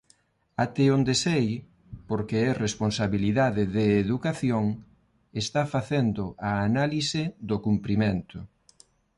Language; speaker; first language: Galician; non-native, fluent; Spanish